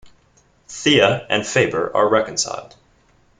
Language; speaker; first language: English; native; English